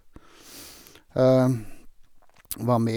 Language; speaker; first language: Norwegian; non-native, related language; Swedish